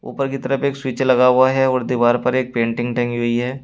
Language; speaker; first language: Hindi; native; Hindi